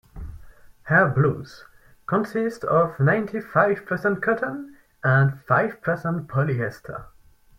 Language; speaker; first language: English; non-native, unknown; French